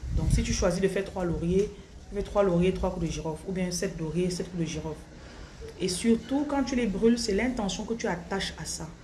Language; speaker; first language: French; non-native, local second language; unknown